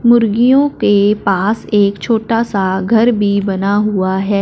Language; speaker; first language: Hindi; non-native, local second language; Punjabi